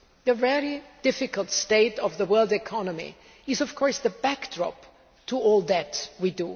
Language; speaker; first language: English; non-native, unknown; German